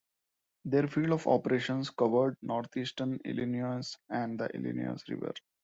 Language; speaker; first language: English; non-native, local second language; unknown